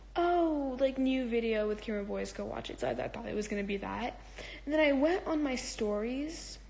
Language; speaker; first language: English; early bilingual, other home language; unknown